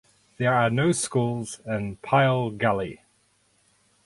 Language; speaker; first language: English; native; English